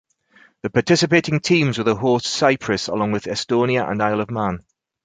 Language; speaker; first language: English; native; English